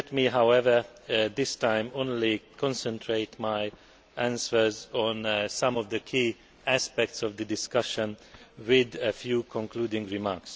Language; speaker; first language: English; non-native, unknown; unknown